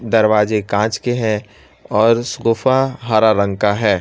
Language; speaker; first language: Hindi; non-native, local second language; Gujarati